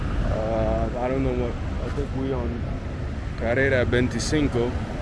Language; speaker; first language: English; native; English